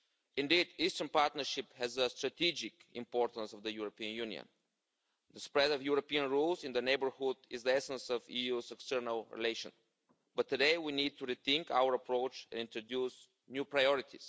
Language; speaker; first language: English; non-native, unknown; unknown